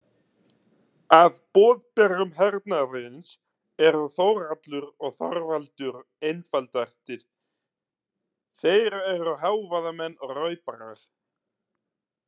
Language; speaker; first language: Icelandic; native; Icelandic